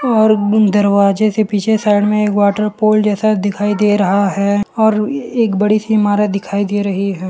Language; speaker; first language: Hindi; non-native, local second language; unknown